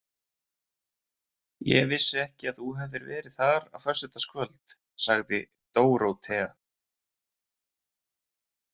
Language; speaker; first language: Icelandic; native; Icelandic